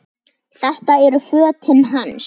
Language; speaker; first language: Icelandic; native; Icelandic